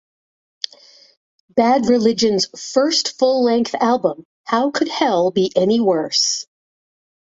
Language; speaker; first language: English; native; English